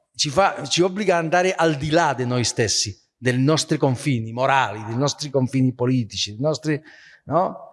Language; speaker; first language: Italian; non-native, fluent; Spanish